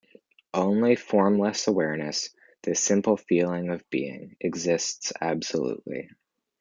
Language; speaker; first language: English; native; English